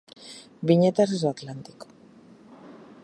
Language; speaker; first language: Galician; native; Galician